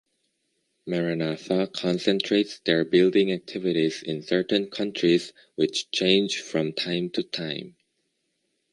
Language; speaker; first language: English; native; English